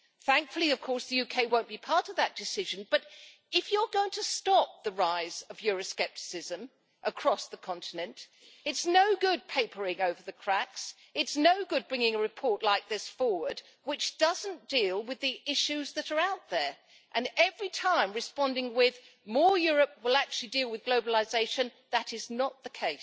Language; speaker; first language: English; native; English